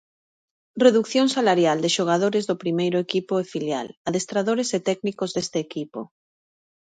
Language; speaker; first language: Galician; native; Galician